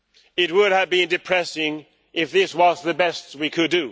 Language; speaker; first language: English; non-native, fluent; Swedish